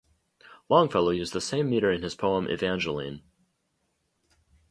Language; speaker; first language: English; native; English